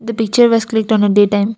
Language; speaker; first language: English; non-native, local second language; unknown